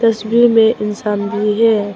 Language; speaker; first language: Hindi; non-native, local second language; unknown